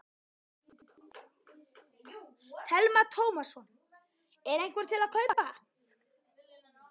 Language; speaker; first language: Icelandic; native; Icelandic